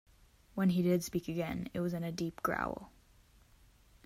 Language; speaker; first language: English; native; English